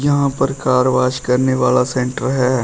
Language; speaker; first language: Hindi; native; Hindi